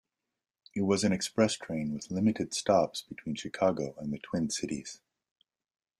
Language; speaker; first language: English; native; English